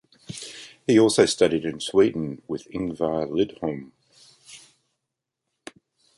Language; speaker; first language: English; native; English